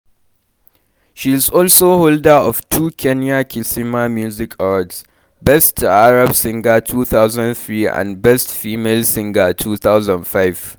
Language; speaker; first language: English; non-native, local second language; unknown